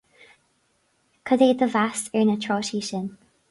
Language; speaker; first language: Irish; non-native, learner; English